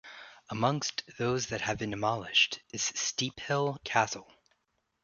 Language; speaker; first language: English; native; English